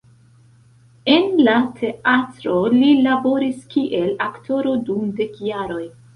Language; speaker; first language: Esperanto; non-native, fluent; Central Kurdish